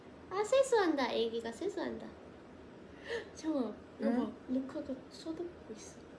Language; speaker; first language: Korean; non-native, fluent; Thai